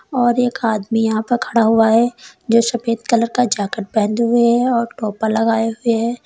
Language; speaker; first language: Hindi; native; Hindi